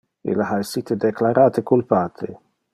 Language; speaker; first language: Interlingua; non-native, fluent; Dutch